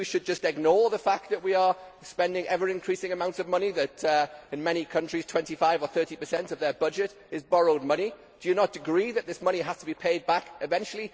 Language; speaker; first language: English; native; English